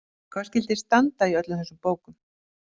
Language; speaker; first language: Icelandic; native; Icelandic